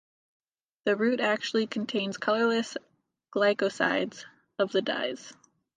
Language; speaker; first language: English; native; English